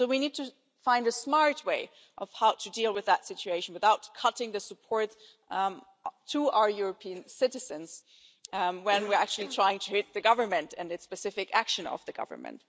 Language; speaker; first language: English; non-native, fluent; German